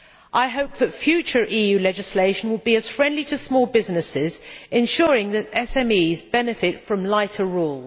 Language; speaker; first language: English; native; English